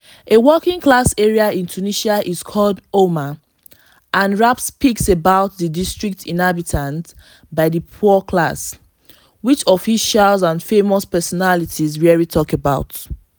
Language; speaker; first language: English; non-native, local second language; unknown